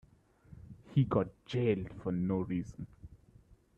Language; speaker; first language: English; non-native, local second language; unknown